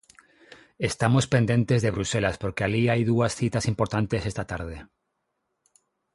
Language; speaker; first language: Galician; non-native, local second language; Spanish